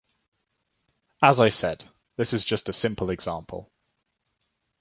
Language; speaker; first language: English; native; English